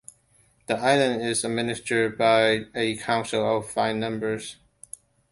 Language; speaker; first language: English; non-native, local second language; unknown